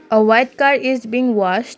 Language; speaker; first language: English; non-native, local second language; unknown